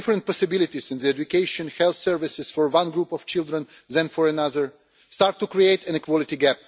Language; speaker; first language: English; non-native, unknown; Russian